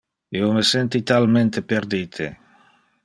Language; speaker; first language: Interlingua; non-native, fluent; Dutch